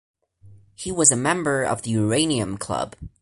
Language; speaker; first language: English; non-native, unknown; Portuguese